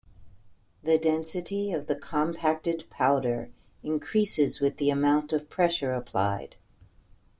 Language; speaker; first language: English; native; English